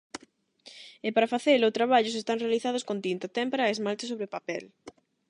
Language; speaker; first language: Galician; non-native, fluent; Spanish